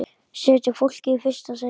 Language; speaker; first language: Icelandic; native; Icelandic